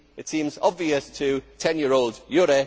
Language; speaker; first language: English; native; English